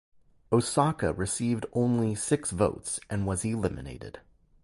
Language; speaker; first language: English; native; English